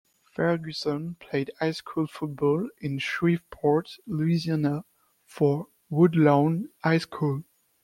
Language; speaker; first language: English; non-native, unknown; French